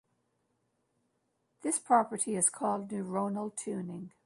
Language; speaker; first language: English; native; English